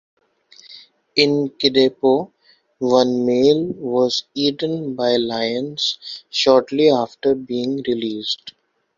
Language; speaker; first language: English; non-native, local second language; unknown